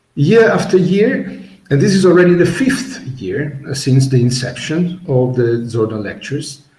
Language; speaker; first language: English; non-native, fluent; Italian